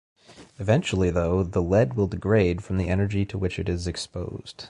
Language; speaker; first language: English; native; English